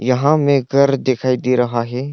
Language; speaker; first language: Hindi; non-native, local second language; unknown